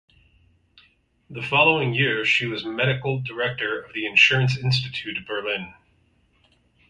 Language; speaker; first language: English; native; English